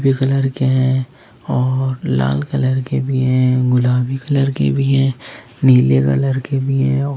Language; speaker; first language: Hindi; native; Hindi